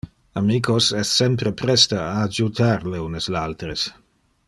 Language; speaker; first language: Interlingua; non-native, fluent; Dutch